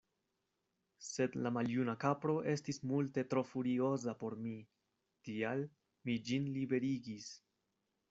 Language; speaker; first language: Esperanto; non-native, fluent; Spanish